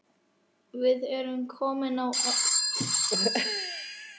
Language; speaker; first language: Icelandic; native; Icelandic